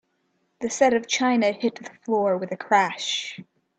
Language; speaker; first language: English; native; English